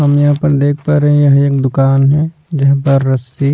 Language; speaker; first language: Hindi; non-native, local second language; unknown